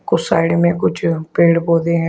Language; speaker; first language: Hindi; native; Hindi